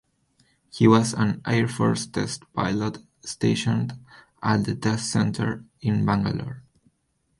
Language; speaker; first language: English; non-native, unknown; Spanish